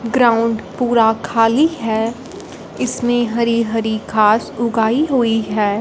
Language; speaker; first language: Hindi; non-native, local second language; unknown